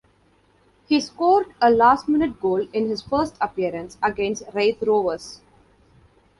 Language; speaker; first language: English; non-native, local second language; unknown